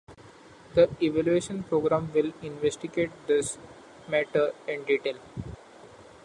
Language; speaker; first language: English; non-native, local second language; Marathi